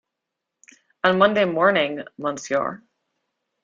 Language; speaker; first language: English; native; English